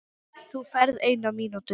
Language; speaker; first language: Icelandic; non-native, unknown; English